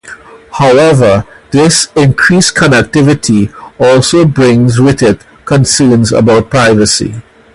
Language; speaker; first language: English; native; English